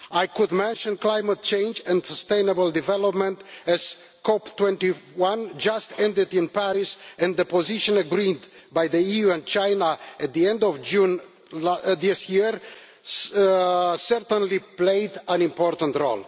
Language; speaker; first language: English; non-native, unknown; Romanian